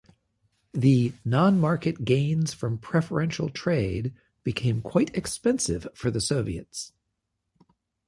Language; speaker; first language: English; native; English